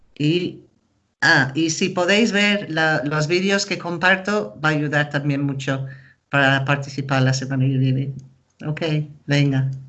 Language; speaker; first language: Spanish; non-native, fluent; English